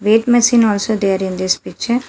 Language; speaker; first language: English; non-native, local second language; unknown